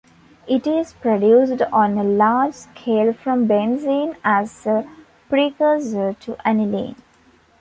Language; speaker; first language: English; non-native, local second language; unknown